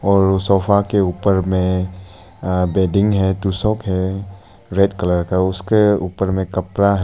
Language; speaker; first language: Hindi; non-native, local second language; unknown